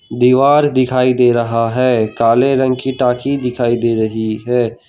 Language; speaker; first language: Hindi; non-native, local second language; Gujarati